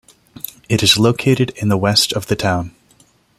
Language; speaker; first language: English; non-native, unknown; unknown